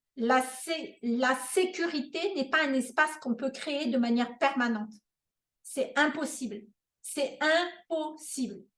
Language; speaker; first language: French; non-native, local second language; Malagasy